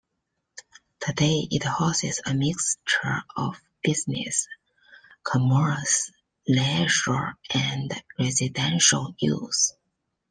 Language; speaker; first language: English; non-native, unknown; Chinese